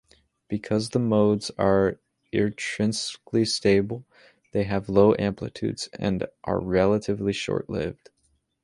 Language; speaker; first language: English; native; English